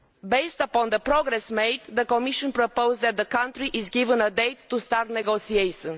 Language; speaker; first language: English; non-native, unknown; Romanian